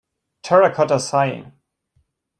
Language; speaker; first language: English; non-native, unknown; German